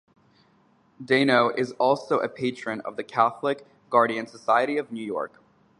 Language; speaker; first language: English; native; English